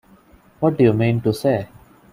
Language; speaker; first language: English; non-native, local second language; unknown